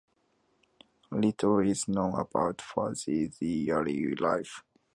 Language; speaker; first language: English; non-native, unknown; Japanese